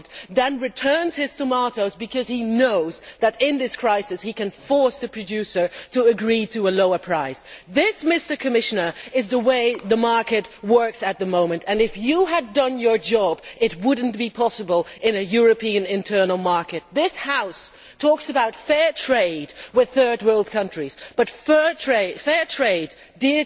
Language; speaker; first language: English; non-native, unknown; Dutch